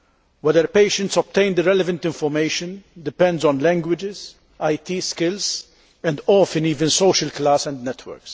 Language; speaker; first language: English; non-native, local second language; Maltese